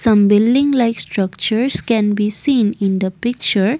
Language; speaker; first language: English; non-native, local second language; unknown